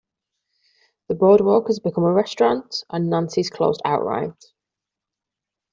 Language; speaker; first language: English; non-native, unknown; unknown